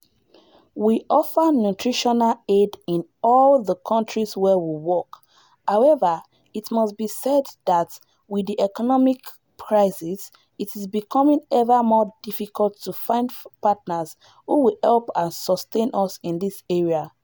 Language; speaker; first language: English; non-native, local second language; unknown